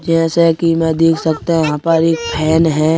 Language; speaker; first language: Hindi; native; Hindi